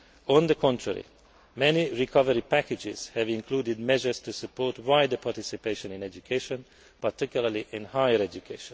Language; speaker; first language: English; non-native, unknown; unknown